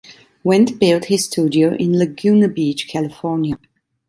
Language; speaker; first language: English; non-native, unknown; Italian